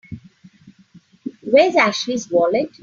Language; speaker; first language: English; non-native, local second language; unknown